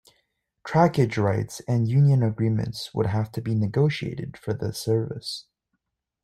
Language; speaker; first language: English; native; English